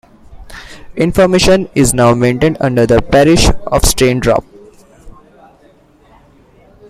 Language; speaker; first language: English; non-native, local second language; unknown